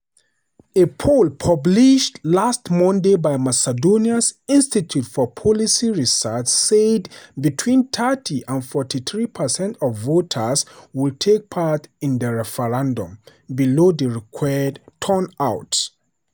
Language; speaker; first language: English; non-native, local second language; Hausa